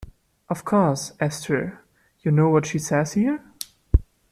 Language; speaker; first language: English; non-native, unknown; German